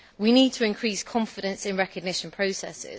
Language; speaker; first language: English; native; English